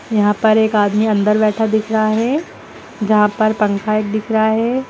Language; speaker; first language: Hindi; native; Hindi